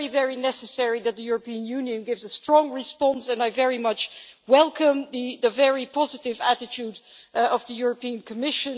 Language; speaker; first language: English; non-native, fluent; Dutch